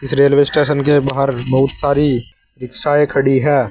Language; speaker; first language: Hindi; native; Hindi